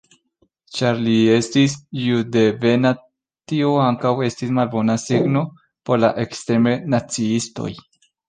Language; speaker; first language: Esperanto; non-native, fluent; Spanish